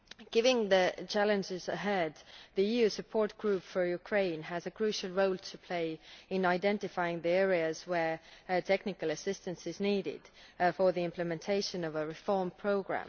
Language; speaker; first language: English; non-native, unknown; Estonian